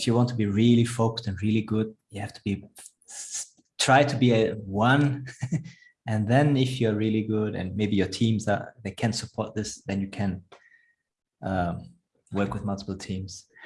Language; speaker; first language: English; non-native, fluent; German